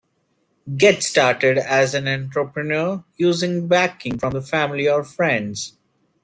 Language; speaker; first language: English; non-native, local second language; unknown